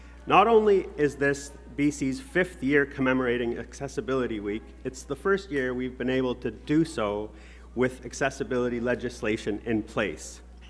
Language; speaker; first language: English; native; English